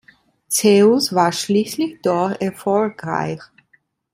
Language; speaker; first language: German; non-native, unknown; Italian